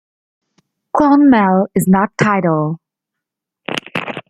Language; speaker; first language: English; native; English